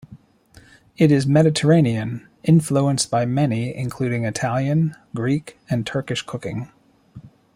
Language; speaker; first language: English; native; English